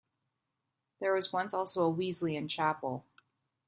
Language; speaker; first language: English; native; English